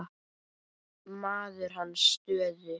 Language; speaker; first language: Icelandic; native; Icelandic